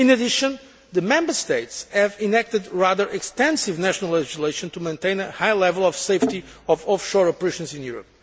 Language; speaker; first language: English; non-native, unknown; Portuguese